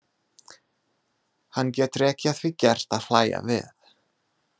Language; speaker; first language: Icelandic; non-native, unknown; English